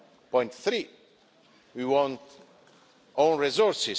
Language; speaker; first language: English; non-native, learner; Italian